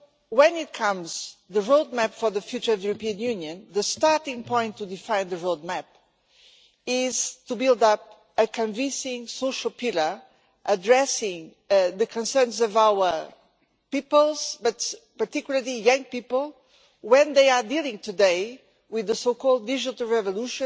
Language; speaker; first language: English; non-native, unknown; Portuguese